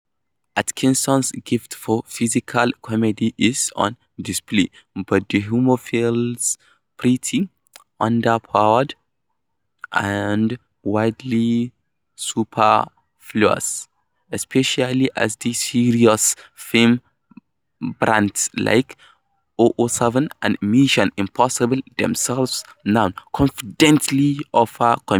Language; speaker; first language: English; non-native, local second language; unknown